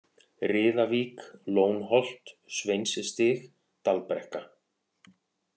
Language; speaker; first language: Icelandic; native; Icelandic